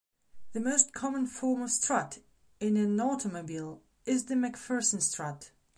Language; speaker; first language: English; non-native, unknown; Belarusian